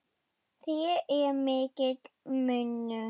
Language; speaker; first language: Icelandic; non-native, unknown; German